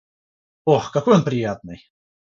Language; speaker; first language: Russian; non-native, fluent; Georgian